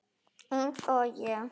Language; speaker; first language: Icelandic; non-native, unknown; German